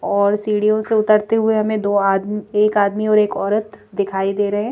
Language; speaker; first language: Hindi; native; Hindi